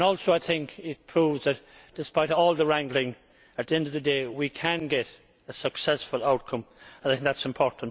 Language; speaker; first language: English; native; English